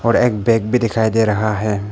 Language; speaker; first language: Hindi; non-native, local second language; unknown